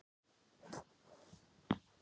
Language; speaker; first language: Icelandic; non-native, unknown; Thai